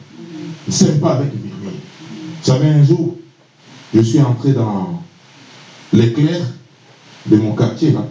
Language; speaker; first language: French; non-native, local second language; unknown